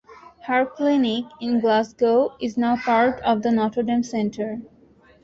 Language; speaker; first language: English; non-native, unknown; Bangla